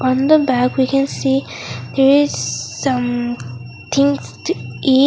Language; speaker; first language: English; non-native, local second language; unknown